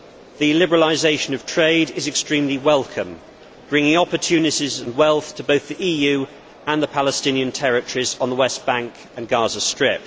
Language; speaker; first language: English; native; English